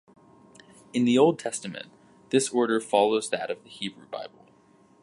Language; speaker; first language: English; native; English